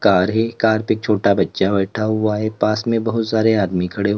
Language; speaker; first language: Hindi; native; Hindi